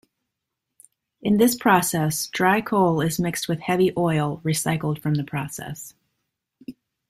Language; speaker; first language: English; native; English